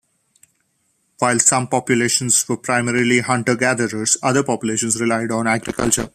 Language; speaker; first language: English; non-native, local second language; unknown